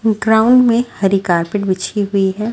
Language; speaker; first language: Hindi; native; Hindi